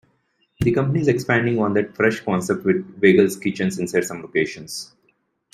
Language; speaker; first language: English; non-native, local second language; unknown